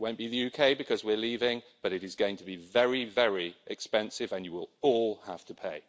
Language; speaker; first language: English; native; English